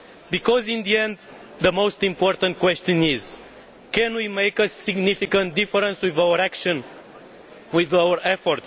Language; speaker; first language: English; non-native, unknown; Romanian